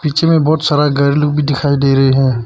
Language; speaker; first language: Hindi; early bilingual, other home language; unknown